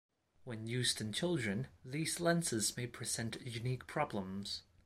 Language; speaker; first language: English; non-native, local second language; Cantonese